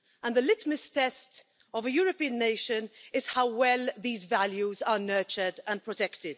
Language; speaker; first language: English; non-native, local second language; Maltese